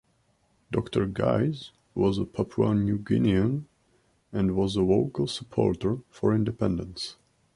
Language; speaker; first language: English; non-native, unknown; Czech